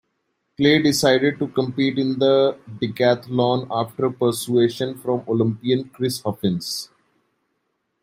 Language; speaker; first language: English; non-native, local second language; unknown